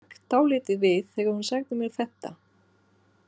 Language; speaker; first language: Icelandic; non-native, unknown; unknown